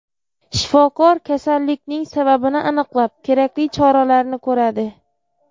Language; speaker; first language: Uzbek; native; Uzbek